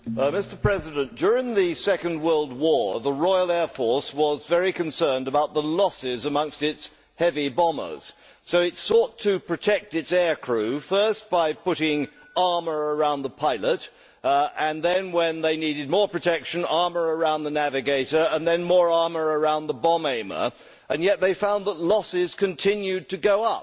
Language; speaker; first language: English; native; English